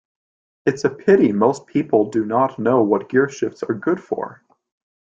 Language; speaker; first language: English; native; English